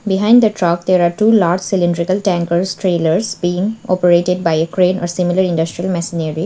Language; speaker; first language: English; non-native, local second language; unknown